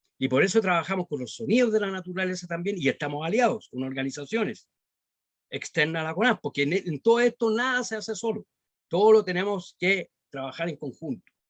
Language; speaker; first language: Spanish; native; Spanish